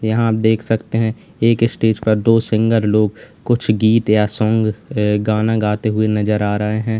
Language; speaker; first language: Hindi; native; Hindi